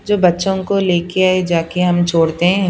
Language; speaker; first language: Hindi; non-native, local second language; Punjabi